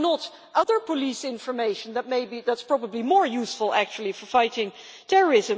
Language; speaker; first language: English; non-native, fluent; Dutch